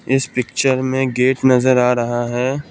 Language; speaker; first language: Hindi; non-native, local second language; Assamese